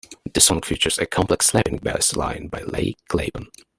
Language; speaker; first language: English; non-native, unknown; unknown